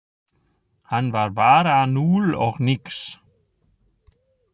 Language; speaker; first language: Icelandic; non-native, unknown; German